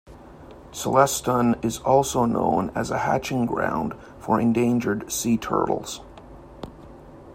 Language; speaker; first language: English; native; English